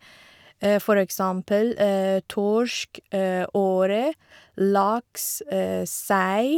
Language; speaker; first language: Norwegian; non-native, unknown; Persian